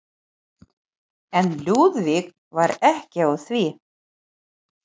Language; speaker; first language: Icelandic; non-native, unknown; Ukrainian